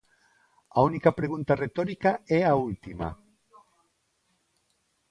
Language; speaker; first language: Galician; non-native, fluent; Spanish